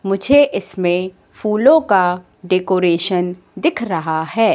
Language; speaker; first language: Hindi; native; Hindi